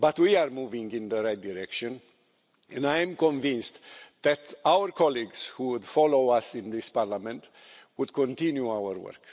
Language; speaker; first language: English; non-native, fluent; Romanian